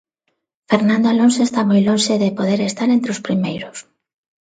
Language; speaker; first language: Galician; non-native, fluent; Spanish